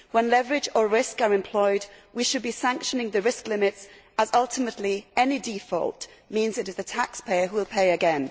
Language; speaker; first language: English; native; English